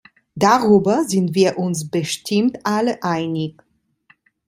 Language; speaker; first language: German; non-native, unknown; Italian